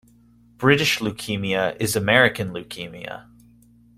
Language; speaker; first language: English; native; English